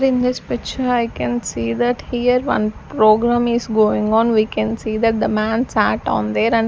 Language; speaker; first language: English; non-native, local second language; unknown